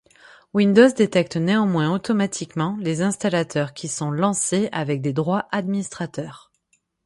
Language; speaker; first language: French; native; French